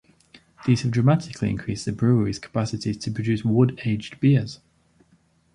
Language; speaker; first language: English; native; English